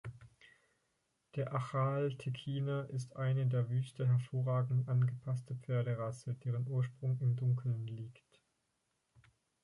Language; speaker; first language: German; native; German